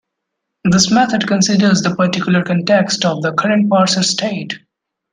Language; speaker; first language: English; non-native, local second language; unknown